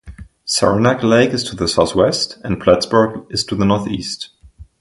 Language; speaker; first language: English; non-native, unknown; German